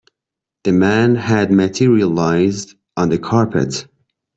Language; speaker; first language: English; non-native, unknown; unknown